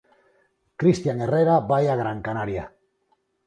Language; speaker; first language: Galician; non-native, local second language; Spanish